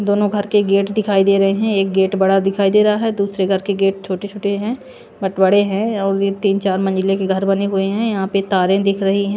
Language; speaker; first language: Hindi; non-native, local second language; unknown